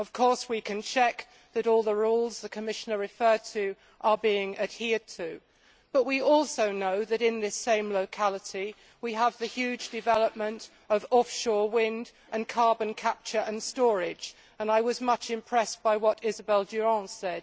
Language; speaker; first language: English; native; English